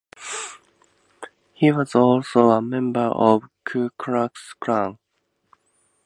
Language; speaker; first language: English; native; English